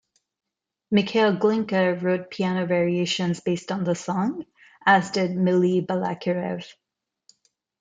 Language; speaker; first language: English; non-native, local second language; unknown